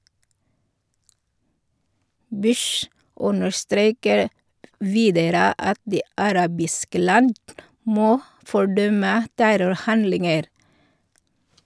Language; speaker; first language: Norwegian; non-native, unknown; Filipino